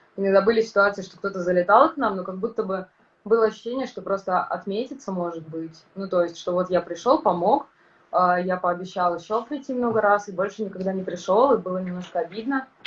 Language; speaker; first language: Russian; native; Russian